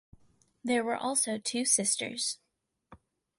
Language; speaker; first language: English; native; English